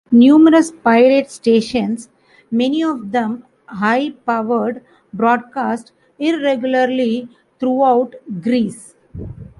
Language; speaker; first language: English; non-native, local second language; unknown